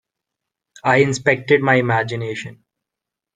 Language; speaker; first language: English; non-native, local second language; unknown